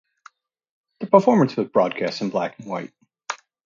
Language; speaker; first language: English; native; English